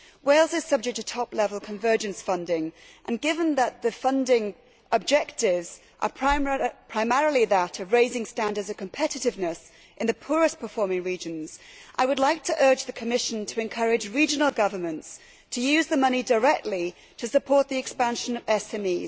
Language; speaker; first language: English; native; English